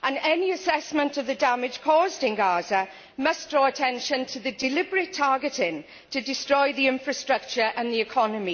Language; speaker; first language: English; native; English